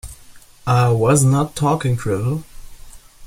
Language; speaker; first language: English; non-native, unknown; German